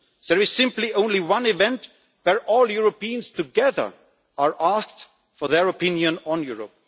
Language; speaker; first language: English; non-native, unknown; German